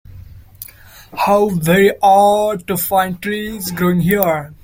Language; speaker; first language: English; non-native, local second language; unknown